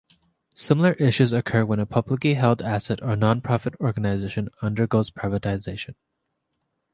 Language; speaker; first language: English; native; English